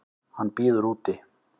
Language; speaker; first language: Icelandic; native; Icelandic